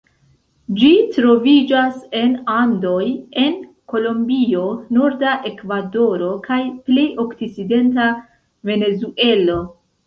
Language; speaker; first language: Esperanto; non-native, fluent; Central Kurdish